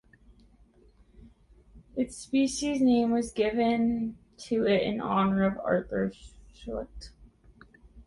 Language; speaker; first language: English; native; English